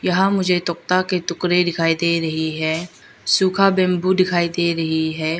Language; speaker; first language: Hindi; early bilingual, other home language; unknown